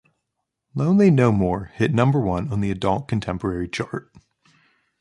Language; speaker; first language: English; native; English